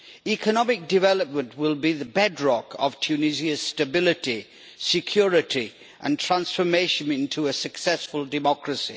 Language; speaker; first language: English; native; English